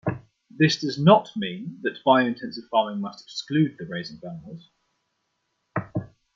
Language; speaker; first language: English; non-native, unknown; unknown